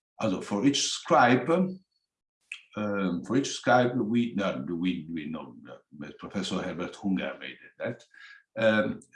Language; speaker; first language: English; non-native, fluent; Italian